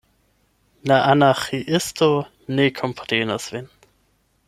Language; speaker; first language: Esperanto; non-native, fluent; German